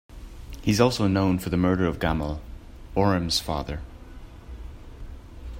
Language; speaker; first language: English; native; English